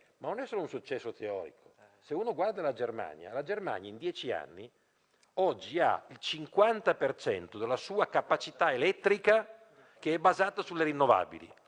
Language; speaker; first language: Italian; native; Italian